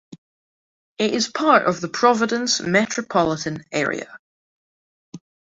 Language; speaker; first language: English; native; English